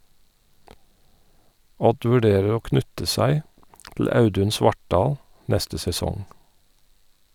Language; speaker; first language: Norwegian; non-native, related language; Faroese